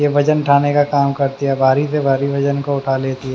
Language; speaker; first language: Hindi; native; Hindi